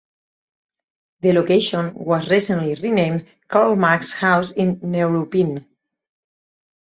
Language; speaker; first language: English; non-native, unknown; Catalan